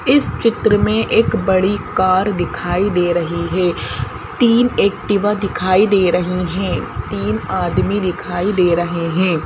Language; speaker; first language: Hindi; native; Hindi